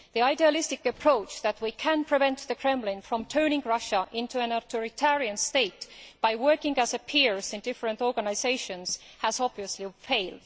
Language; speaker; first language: English; non-native, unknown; Estonian